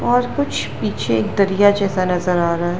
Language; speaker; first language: Hindi; non-native, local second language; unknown